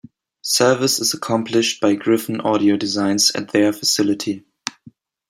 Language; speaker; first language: English; non-native, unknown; German